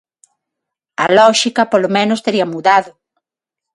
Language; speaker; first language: Galician; non-native, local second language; Spanish